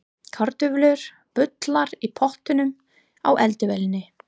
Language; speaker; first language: Icelandic; non-native, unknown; English